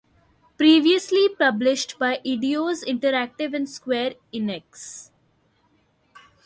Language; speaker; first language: English; non-native, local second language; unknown